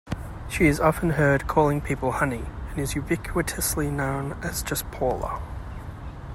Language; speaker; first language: English; native; English